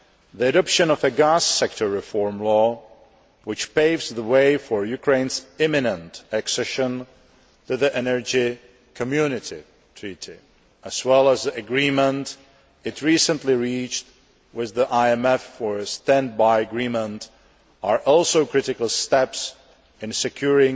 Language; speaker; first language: English; non-native, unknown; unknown